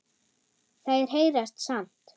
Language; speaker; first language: Icelandic; non-native, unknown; German